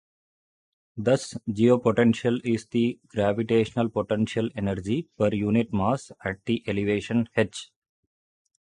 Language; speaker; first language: English; non-native, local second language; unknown